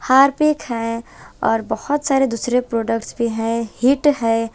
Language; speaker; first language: Hindi; non-native, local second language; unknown